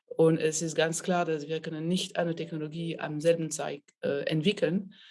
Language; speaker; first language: German; non-native, fluent; French